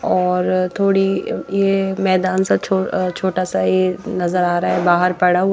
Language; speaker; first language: Hindi; native; Hindi